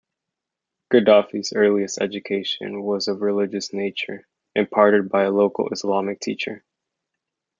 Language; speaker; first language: English; native; English